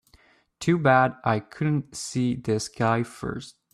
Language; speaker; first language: English; native; English